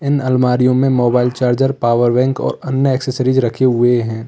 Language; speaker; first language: Hindi; native; Hindi